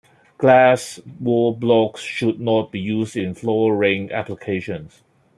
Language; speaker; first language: English; non-native, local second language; Cantonese